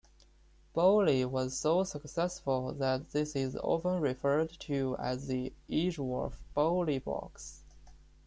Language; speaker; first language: English; non-native, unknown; Chinese